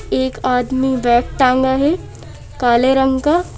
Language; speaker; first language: Hindi; native; Hindi